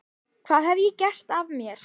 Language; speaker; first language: Icelandic; native; Icelandic